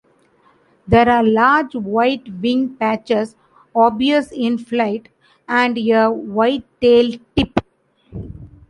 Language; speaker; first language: English; non-native, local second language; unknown